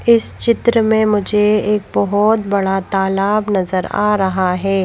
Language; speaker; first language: Hindi; native; Hindi